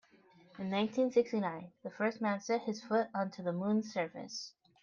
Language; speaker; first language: English; native; English